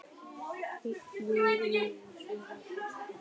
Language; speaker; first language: Icelandic; native; Icelandic